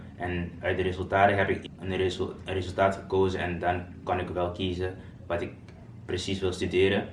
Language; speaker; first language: Dutch; non-native, local second language; Papiamento